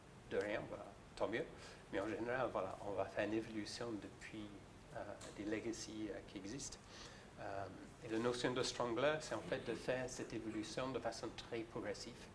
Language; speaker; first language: French; non-native, fluent; English